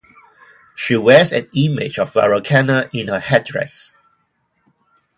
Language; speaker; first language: English; non-native, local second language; Cantonese